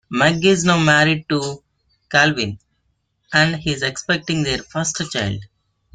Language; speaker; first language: English; non-native, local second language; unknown